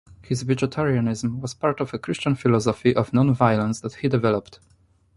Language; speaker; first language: English; non-native, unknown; Polish